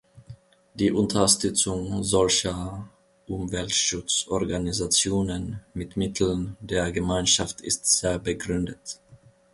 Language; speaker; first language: German; non-native, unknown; Finnish